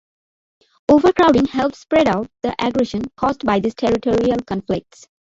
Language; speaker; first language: English; non-native, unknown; Bangla